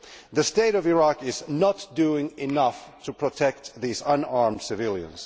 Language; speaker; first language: English; non-native, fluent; Finnish